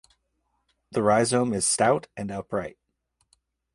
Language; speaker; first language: English; native; English